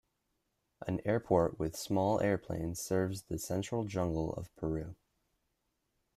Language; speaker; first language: English; native; English